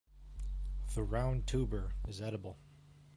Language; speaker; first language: English; native; English